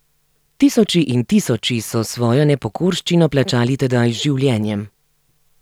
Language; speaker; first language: Slovenian; native; Slovenian